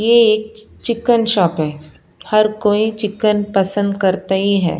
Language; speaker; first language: Hindi; non-native, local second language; Punjabi